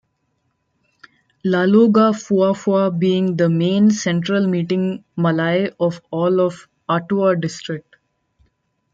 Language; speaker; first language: English; non-native, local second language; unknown